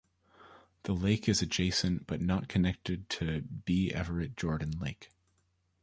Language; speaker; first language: English; native; English